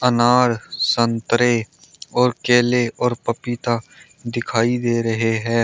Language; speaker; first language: Hindi; native; Hindi